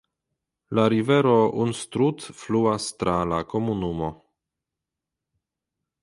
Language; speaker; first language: Esperanto; non-native, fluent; Polish